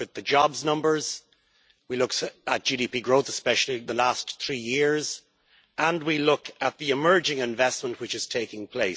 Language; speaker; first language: English; native; English